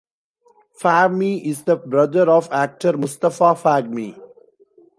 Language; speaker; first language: English; non-native, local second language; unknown